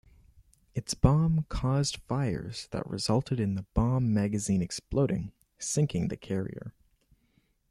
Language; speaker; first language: English; native; English